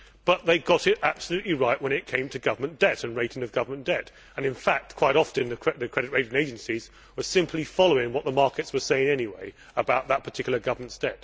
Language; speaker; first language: English; native; English